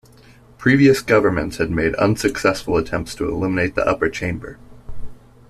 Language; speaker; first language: English; native; English